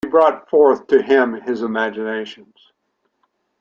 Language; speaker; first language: English; native; English